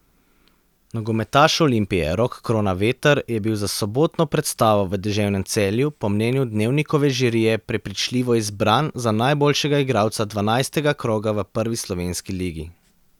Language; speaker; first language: Slovenian; native; Slovenian